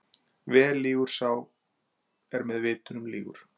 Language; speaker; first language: Icelandic; native; Icelandic